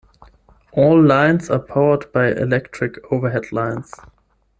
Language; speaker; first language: English; non-native, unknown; German